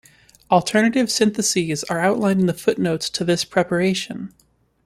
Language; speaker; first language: English; native; English